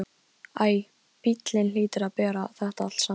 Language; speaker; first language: Icelandic; non-native, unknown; Polish